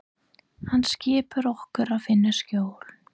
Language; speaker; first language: Icelandic; non-native, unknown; English